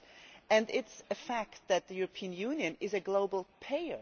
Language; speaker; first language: English; non-native, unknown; German